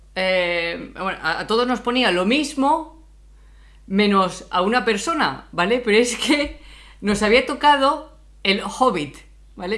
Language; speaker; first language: Spanish; native; Spanish